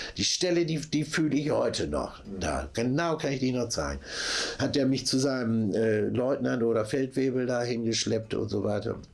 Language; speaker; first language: German; native; German